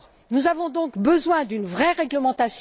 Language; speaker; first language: French; native; French